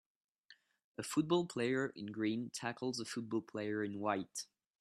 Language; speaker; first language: English; non-native, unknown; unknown